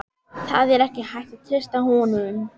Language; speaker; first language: Icelandic; native; Icelandic